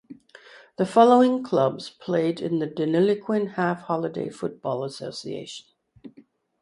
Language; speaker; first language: English; native; English